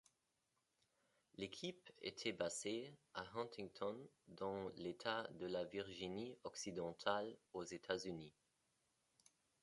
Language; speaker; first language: French; non-native, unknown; German